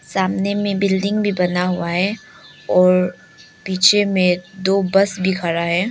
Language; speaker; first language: Hindi; non-native, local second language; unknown